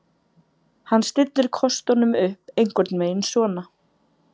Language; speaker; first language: Icelandic; native; Icelandic